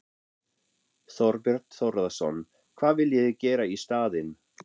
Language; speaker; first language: Icelandic; non-native, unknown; German